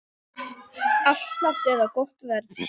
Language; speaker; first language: Icelandic; non-native, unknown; English